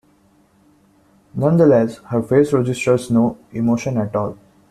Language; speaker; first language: English; non-native, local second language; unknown